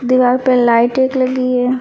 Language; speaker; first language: Hindi; native; Hindi